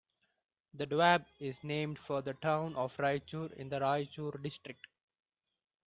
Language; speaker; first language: English; non-native, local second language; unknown